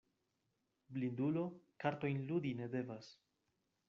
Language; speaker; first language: Esperanto; non-native, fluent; Spanish